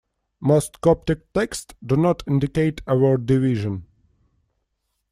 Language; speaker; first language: English; non-native, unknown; Russian